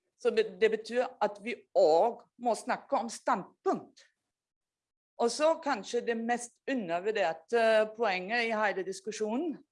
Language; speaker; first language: Norwegian; non-native, fluent; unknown